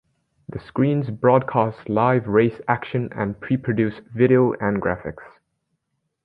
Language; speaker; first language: English; native; English